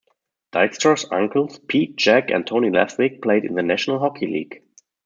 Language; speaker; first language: English; non-native, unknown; German